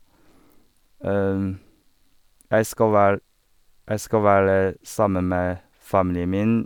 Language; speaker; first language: Norwegian; non-native, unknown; Chinese